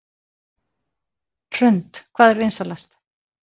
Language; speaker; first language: Icelandic; native; Icelandic